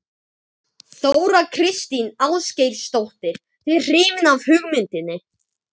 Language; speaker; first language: Icelandic; native; Icelandic